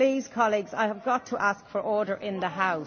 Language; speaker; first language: English; native; English